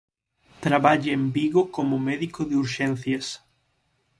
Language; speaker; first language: Galician; native; Galician